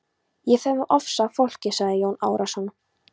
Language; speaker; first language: Icelandic; non-native, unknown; Polish